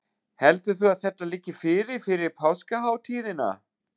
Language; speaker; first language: Icelandic; non-native, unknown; German